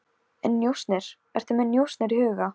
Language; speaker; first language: Icelandic; non-native, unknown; Polish